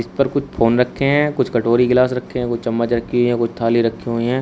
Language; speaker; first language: Hindi; native; Hindi